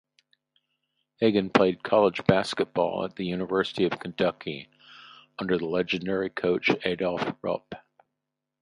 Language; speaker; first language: English; native; English